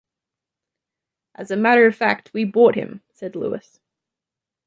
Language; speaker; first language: English; native; English